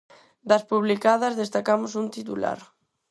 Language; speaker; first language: Galician; non-native, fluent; Spanish